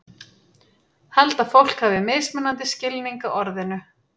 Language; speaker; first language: Icelandic; native; Icelandic